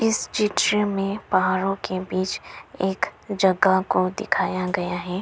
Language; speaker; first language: Hindi; non-native, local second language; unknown